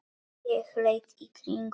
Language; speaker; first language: Icelandic; non-native, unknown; Polish